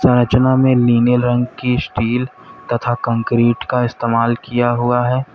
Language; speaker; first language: Hindi; native; Hindi